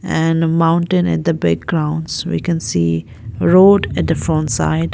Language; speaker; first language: English; non-native, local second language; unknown